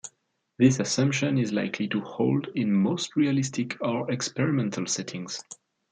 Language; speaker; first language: English; non-native, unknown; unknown